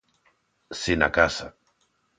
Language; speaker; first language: Galician; non-native, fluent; Spanish